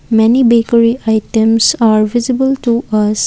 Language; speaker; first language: English; non-native, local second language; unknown